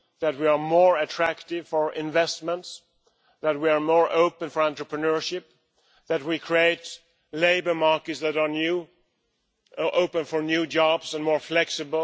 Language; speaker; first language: English; non-native, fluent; Swedish